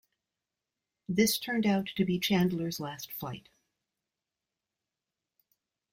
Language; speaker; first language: English; native; English